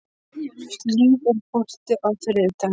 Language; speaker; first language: Icelandic; non-native, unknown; Polish